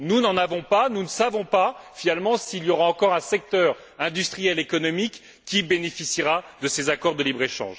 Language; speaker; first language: French; native; French